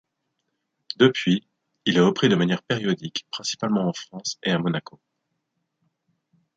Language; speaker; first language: French; native; French